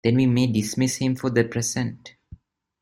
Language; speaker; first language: English; non-native, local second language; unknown